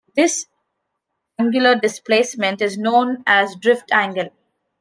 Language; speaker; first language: English; non-native, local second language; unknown